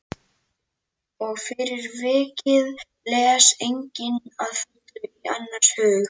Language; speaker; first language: Icelandic; native; Icelandic